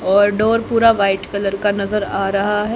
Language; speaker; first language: Hindi; native; Hindi